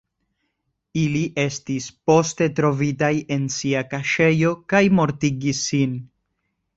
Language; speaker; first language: Esperanto; non-native, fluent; Spanish